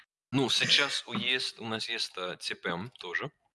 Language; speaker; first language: Russian; non-native, learner; English